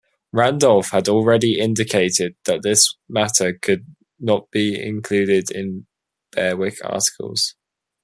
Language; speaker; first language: English; native; English